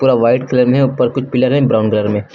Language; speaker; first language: Hindi; native; Hindi